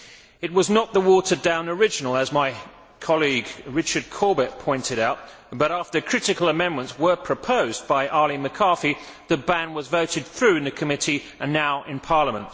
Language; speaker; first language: English; native; English